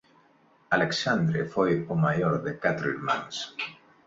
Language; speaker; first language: Galician; non-native, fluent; Spanish